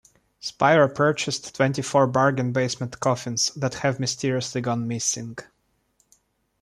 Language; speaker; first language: English; non-native, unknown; Russian